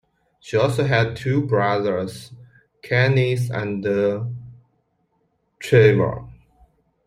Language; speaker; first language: English; non-native, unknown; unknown